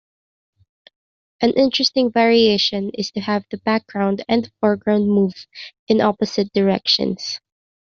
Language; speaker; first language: English; non-native, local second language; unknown